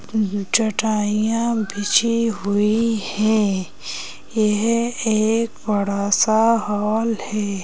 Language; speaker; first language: Hindi; native; Hindi